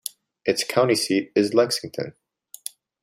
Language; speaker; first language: English; native; English